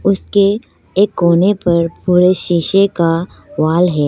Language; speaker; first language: Hindi; non-native, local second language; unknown